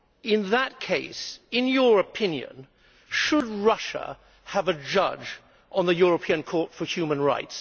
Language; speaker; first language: English; native; English